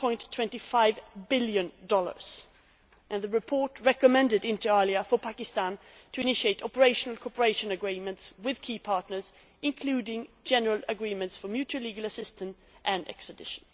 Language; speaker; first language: English; non-native, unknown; Swedish